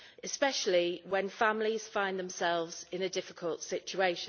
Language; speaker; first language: English; native; English